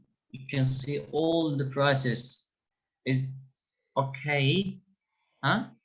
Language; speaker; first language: English; non-native, fluent; Turkish